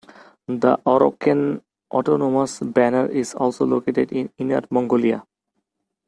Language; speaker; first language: English; non-native, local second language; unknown